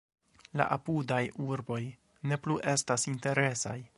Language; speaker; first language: Esperanto; non-native, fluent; English